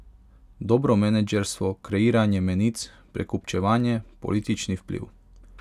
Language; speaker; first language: Slovenian; non-native, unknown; Hungarian